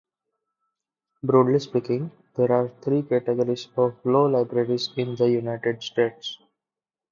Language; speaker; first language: English; non-native, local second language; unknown